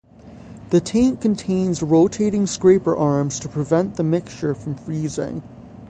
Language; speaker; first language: English; native; English